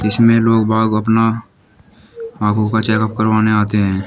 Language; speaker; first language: Hindi; native; Hindi